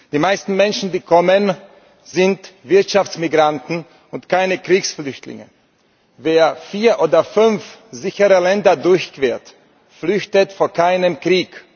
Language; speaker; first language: German; non-native, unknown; Slovak